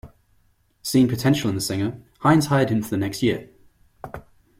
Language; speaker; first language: English; non-native, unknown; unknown